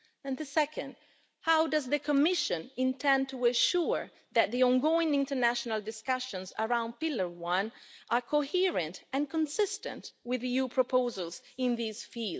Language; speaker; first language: English; non-native, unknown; Italian